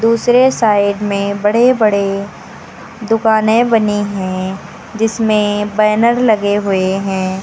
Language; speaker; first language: Hindi; native; Hindi